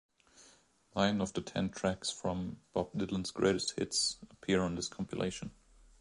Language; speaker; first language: English; non-native, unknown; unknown